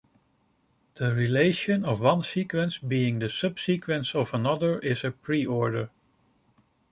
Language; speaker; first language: English; non-native, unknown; Dutch